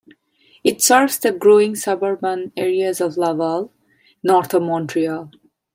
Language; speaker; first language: English; non-native, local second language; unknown